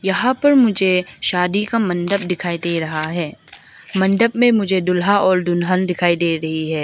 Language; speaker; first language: Hindi; early bilingual, other home language; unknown